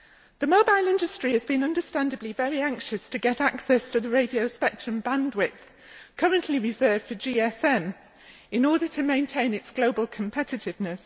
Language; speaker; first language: English; native; English